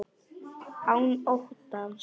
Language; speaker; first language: Icelandic; non-native, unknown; Polish